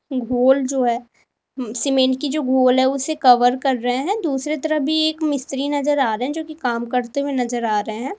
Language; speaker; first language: Hindi; native; Hindi